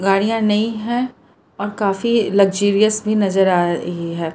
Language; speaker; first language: Hindi; non-native, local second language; Gujarati